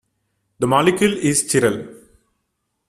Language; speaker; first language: English; non-native, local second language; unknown